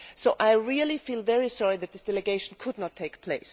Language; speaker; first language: English; non-native, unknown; German